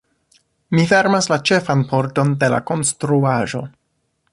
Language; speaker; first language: Esperanto; non-native, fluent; English